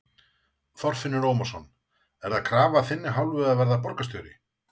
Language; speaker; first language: Icelandic; native; Icelandic